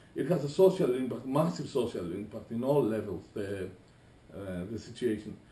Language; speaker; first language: English; non-native, fluent; Greek